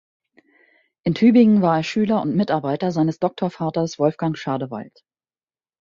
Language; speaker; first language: German; native; German